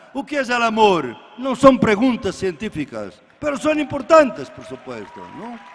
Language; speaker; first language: Spanish; non-native, related language; Portuguese